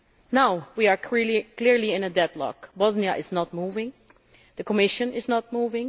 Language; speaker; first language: English; non-native, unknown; Dutch